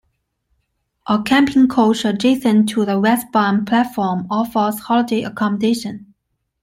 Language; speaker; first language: English; non-native, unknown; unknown